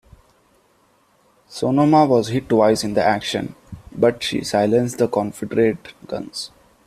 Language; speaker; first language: English; non-native, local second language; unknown